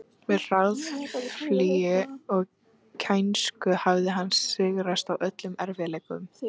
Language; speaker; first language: Icelandic; native; Icelandic